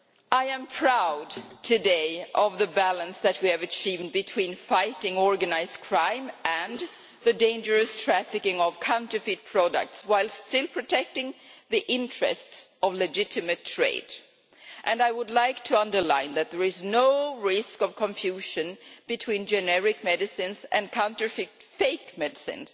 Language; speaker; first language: English; non-native, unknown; Swedish